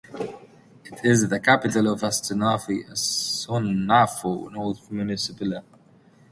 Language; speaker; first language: English; native; English